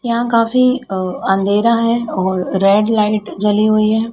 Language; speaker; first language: Hindi; native; Hindi